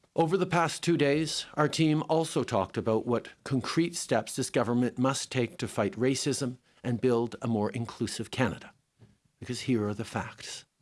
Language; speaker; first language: English; native; English